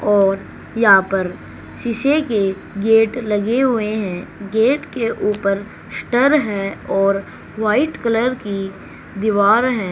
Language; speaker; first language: Hindi; native; Hindi